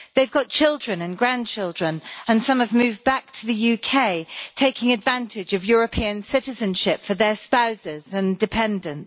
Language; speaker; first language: English; native; English